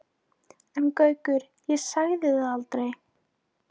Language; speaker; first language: Icelandic; non-native, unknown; Polish